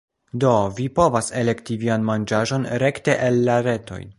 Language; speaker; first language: Esperanto; non-native, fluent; Polish